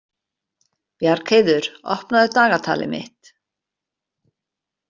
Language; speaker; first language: Icelandic; native; Icelandic